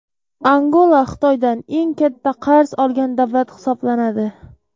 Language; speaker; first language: Uzbek; native; Uzbek